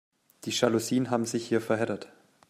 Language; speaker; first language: German; native; German